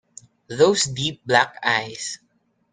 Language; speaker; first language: English; non-native, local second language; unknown